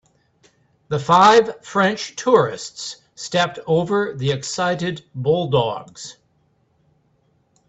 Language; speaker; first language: English; native; English